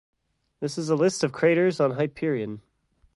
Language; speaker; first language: English; native; English